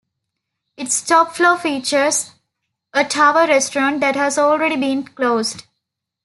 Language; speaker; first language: English; non-native, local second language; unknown